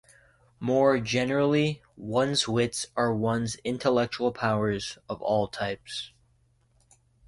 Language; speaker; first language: English; native; English